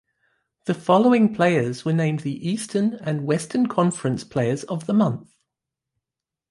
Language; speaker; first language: English; non-native, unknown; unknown